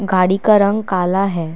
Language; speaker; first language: Hindi; non-native, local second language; Assamese